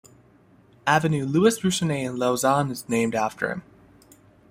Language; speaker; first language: English; native; English